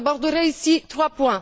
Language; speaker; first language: French; non-native, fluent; Bulgarian